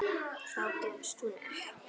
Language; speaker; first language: Icelandic; native; Icelandic